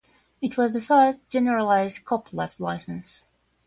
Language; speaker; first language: English; non-native, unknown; Portuguese